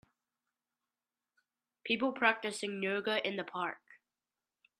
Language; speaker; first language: English; native; English